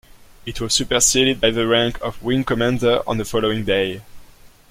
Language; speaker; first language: English; non-native, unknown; French